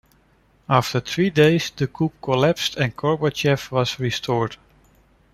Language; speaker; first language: English; non-native, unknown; Dutch